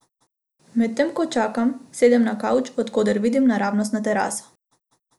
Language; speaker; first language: Slovenian; non-native, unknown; Macedonian